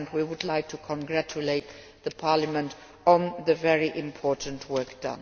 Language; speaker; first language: English; non-native, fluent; Luxembourgish